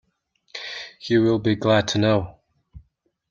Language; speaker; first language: English; non-native, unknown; Mongolian